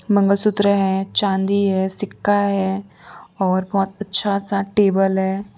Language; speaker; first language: Hindi; non-native, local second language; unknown